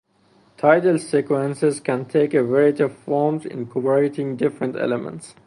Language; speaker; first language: English; non-native, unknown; Persian